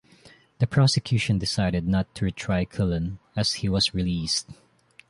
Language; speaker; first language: English; non-native, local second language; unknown